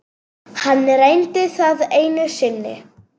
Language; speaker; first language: Icelandic; non-native, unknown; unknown